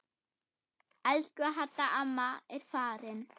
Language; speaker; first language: Icelandic; non-native, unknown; German